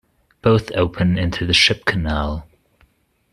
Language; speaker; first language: English; non-native, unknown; German